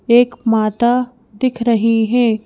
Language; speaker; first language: Hindi; native; Hindi